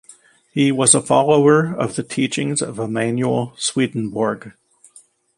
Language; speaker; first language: English; native; English